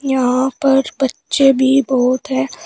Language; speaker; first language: Hindi; native; Hindi